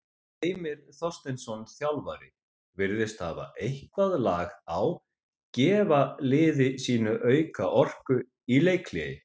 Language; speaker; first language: Icelandic; native; Icelandic